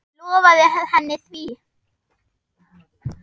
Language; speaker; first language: Icelandic; non-native, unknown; German